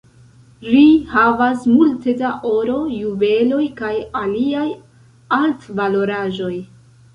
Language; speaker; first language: Esperanto; non-native, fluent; Central Kurdish